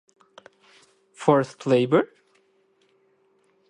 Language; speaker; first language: English; native; English